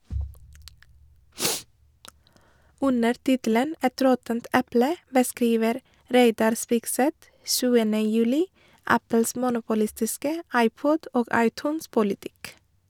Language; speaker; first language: Norwegian; non-native, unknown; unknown